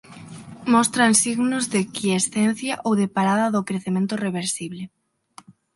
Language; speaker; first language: Galician; non-native, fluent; Spanish